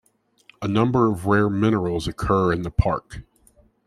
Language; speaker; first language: English; native; English